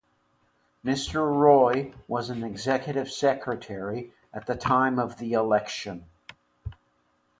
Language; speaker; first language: English; native; English